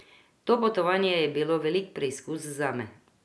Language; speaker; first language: Slovenian; non-native, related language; Croatian